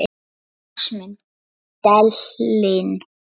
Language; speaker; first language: Icelandic; non-native, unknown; Lithuanian